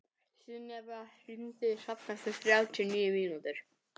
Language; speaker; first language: Icelandic; non-native, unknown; English